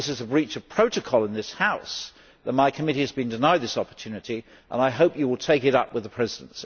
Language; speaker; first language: English; native; English